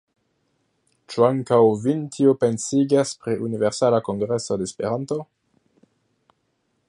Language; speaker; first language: Esperanto; non-native, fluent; French